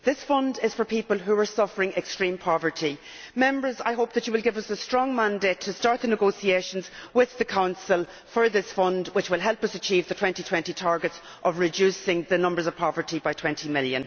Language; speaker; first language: English; native; English